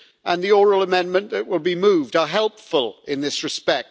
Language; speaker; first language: English; native; English